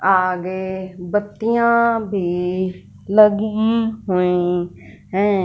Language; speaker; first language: Hindi; non-native, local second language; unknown